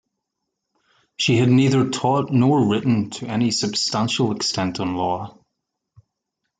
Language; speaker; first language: English; native; English